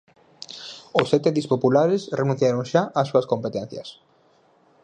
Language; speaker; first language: Galician; native; Galician